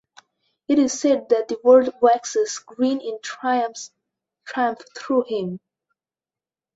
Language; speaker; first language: English; non-native, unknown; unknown